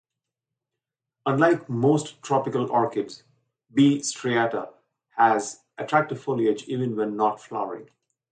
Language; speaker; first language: English; non-native, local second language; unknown